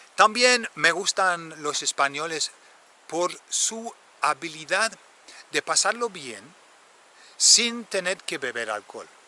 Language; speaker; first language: Spanish; non-native, fluent; English